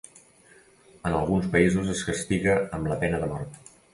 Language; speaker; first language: Catalan; native; Catalan